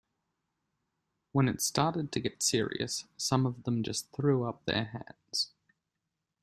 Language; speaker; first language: English; native; English